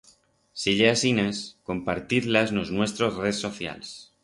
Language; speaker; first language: Aragonese; non-native, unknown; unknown